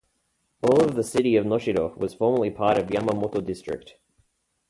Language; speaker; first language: English; native; English